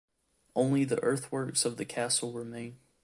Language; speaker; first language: English; native; English